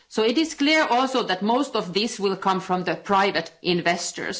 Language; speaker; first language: English; non-native, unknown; Finnish